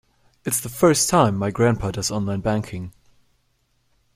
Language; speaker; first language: English; non-native, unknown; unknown